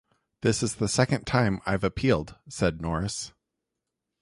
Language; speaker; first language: English; native; English